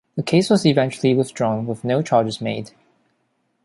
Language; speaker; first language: English; non-native, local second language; Cantonese